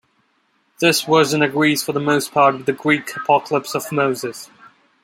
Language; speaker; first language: English; non-native, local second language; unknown